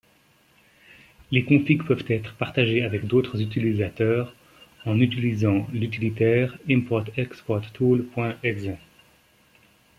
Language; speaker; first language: French; native; French